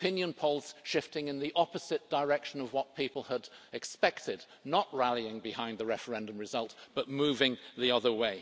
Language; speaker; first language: English; native; English